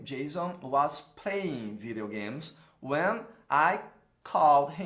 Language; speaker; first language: English; non-native, fluent; Portuguese